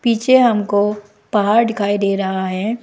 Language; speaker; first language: Hindi; non-native, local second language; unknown